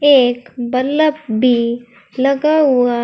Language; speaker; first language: Hindi; native; Hindi